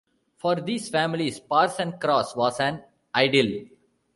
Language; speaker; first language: English; non-native, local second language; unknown